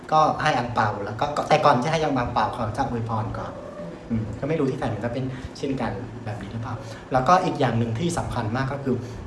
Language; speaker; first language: Thai; non-native, fluent; Vietnamese